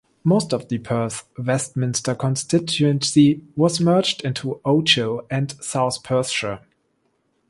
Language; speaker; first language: English; non-native, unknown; German